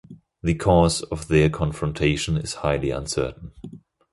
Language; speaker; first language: English; non-native, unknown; German